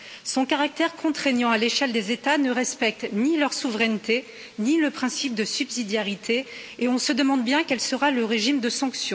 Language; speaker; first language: French; native; French